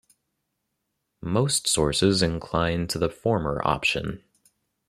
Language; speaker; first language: English; native; English